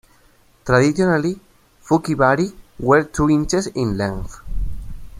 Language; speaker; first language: English; native; English